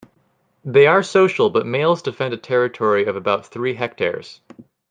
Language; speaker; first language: English; native; English